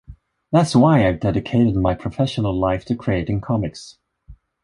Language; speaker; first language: English; non-native, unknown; Swedish